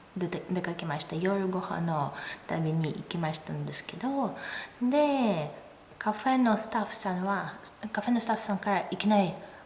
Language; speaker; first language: Japanese; non-native, fluent; Russian